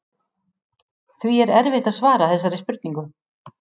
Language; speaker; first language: Icelandic; native; Icelandic